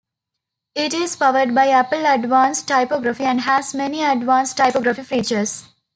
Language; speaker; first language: English; non-native, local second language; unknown